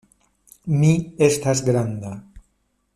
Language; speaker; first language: Esperanto; non-native, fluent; Spanish